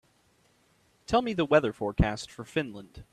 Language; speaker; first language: English; native; English